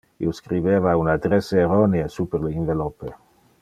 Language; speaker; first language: Interlingua; non-native, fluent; Dutch